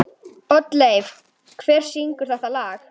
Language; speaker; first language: Icelandic; native; Icelandic